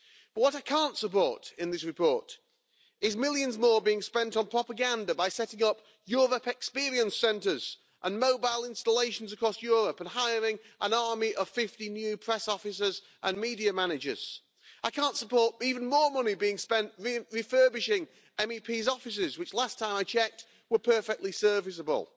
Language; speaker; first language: English; native; English